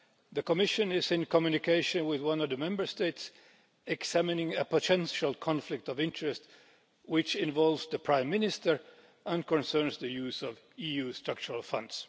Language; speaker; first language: English; non-native, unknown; Finnish